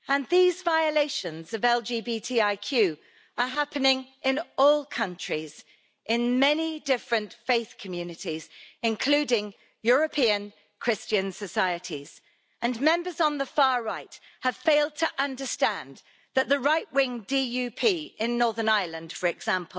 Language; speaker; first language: English; native; English